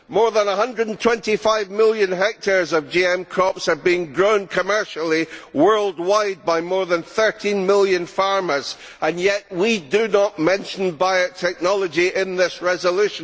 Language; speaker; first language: English; native; English